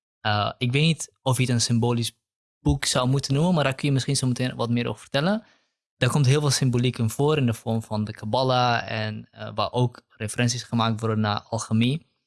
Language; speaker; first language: Dutch; early bilingual, other home language; Kurdish